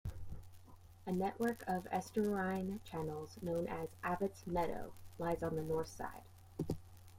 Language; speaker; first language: English; native; English